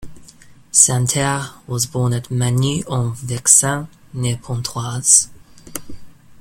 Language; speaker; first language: English; native; English